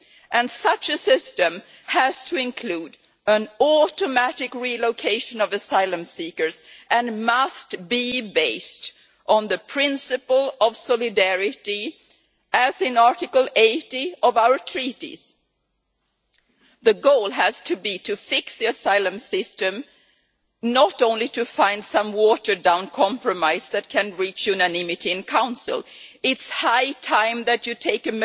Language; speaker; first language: English; non-native, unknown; Swedish